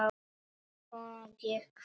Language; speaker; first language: Icelandic; non-native, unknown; Polish